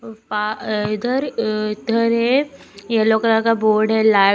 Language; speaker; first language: Hindi; native; Hindi